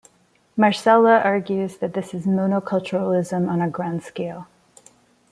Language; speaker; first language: English; non-native, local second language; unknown